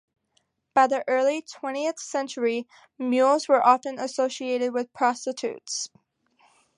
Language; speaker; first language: English; native; English